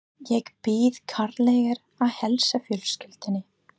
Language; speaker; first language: Icelandic; non-native, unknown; English